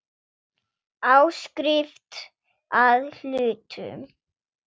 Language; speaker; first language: Icelandic; non-native, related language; Swedish